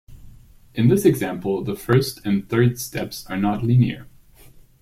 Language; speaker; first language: English; non-native, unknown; German